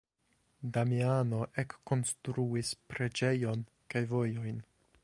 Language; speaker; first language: Esperanto; non-native, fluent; English